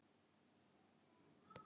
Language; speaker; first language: Icelandic; non-native, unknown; Polish